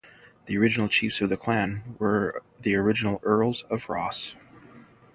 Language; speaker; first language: English; native; English